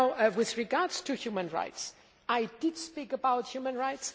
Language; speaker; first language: English; non-native, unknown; German